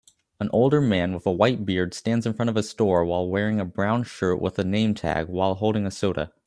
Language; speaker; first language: English; native; English